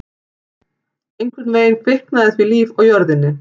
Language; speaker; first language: Icelandic; native; Icelandic